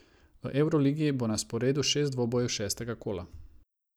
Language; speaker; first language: Slovenian; non-native, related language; Croatian